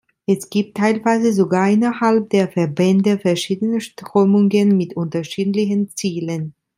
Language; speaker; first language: German; non-native, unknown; Italian